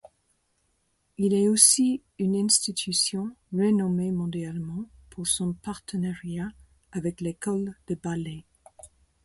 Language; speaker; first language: French; non-native, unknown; English